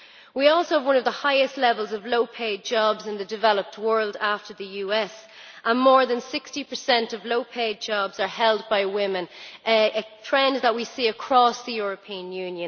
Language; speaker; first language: English; native; English